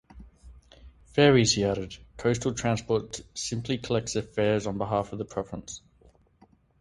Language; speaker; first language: English; native; English